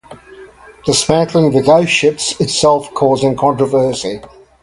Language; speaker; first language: English; native; English